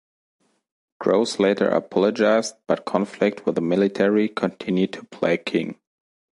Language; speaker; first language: English; non-native, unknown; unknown